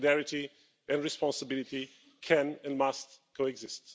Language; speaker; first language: English; non-native, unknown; Romanian